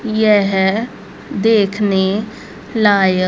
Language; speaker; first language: Hindi; native; Hindi